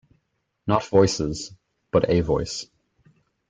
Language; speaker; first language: English; native; English